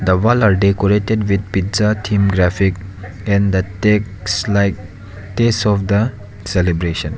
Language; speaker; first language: English; non-native, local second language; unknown